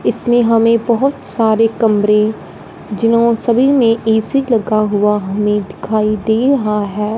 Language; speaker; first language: Hindi; non-native, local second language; Punjabi